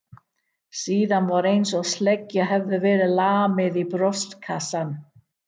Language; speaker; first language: Icelandic; non-native, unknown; English